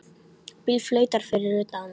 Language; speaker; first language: Icelandic; non-native, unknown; Polish